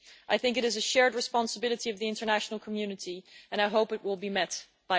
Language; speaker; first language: English; non-native, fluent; Dutch